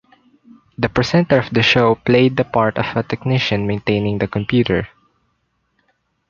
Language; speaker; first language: English; non-native, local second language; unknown